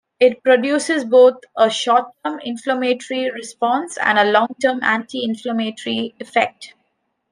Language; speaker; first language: English; non-native, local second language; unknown